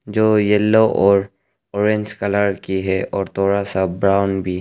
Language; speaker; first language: Hindi; non-native, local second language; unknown